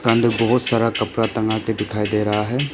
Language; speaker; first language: Hindi; early bilingual, other home language; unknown